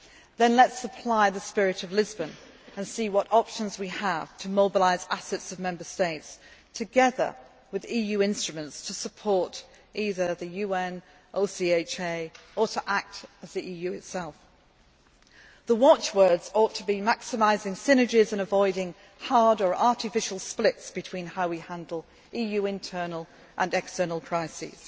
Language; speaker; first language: English; native; English